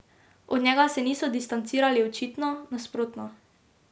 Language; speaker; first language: Slovenian; native; Slovenian